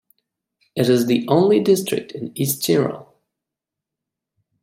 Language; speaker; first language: English; non-native, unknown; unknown